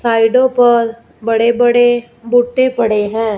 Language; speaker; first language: Hindi; non-native, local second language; Punjabi